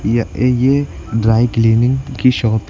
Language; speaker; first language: Hindi; native; Hindi